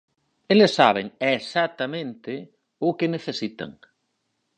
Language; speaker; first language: Galician; native; Galician